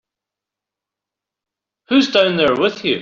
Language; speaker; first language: English; native; English